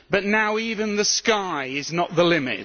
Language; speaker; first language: English; native; English